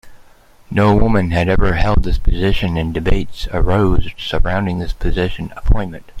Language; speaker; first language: English; native; English